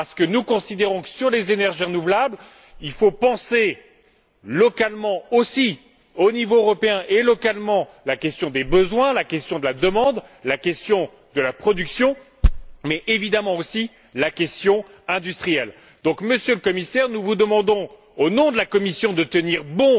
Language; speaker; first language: French; native; French